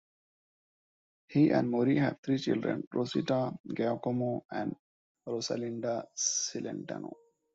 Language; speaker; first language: English; non-native, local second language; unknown